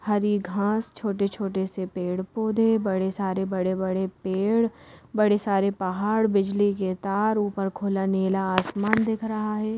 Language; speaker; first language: Hindi; native; Hindi